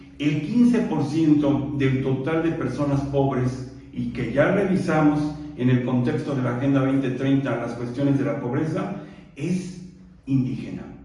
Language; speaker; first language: Spanish; non-native, local second language; Purepecha